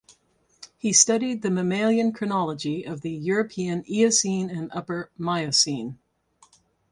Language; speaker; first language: English; native; English